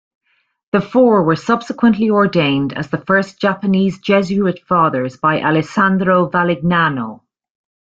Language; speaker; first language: English; native; English